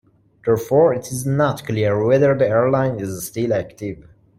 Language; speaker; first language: English; non-native, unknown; Persian